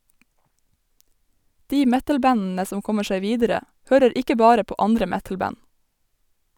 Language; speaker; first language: Norwegian; native; Norwegian